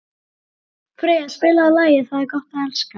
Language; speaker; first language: Icelandic; native; Icelandic